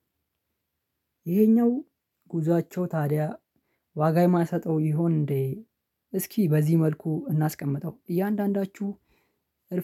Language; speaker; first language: Amharic; non-native, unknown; Oromo